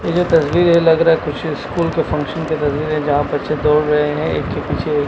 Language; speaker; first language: Hindi; non-native, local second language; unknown